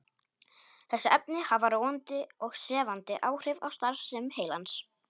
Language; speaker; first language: Icelandic; non-native, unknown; Polish